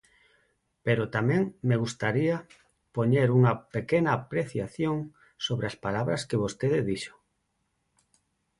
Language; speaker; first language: Galician; non-native, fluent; Spanish